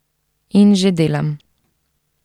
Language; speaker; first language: Slovenian; native; Slovenian